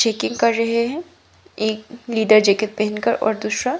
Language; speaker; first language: Hindi; non-native, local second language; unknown